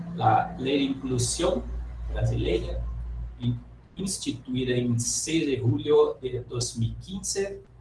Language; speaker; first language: Spanish; non-native, related language; Portuguese